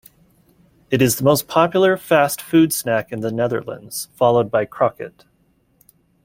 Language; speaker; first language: English; native; English